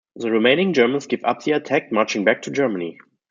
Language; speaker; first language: English; non-native, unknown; German